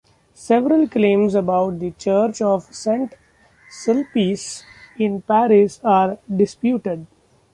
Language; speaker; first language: English; non-native, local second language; Marathi